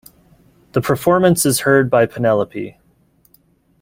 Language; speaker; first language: English; native; English